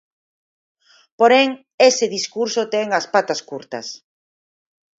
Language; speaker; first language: Galician; native; Galician